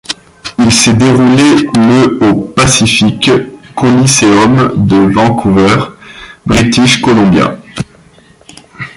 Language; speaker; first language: French; native; French